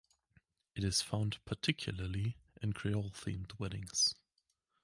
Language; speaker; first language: English; native; English